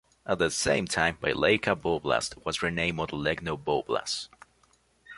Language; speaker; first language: English; non-native, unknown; Spanish